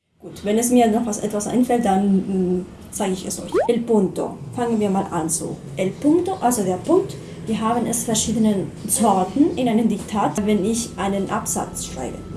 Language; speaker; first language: German; non-native, fluent; Spanish